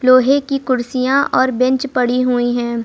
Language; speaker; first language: Hindi; native; Hindi